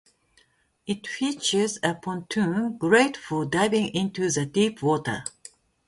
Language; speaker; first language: English; non-native, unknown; Japanese